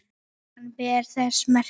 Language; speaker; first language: Icelandic; native; Icelandic